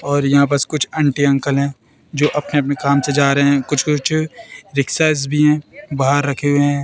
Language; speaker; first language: Hindi; native; Hindi